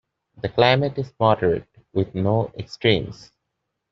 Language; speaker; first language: English; native; English